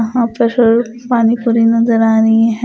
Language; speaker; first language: Hindi; non-native, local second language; Punjabi